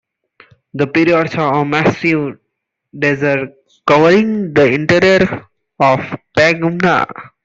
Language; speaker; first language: English; non-native, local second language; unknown